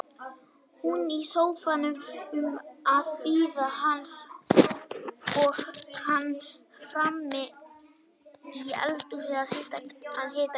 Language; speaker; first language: Icelandic; native; Icelandic